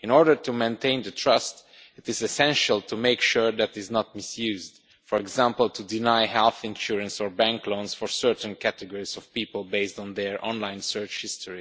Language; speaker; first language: English; non-native, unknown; Romanian